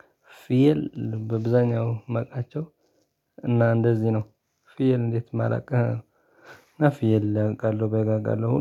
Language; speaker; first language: Amharic; non-native, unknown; Tigrinya